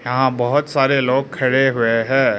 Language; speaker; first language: Hindi; non-native, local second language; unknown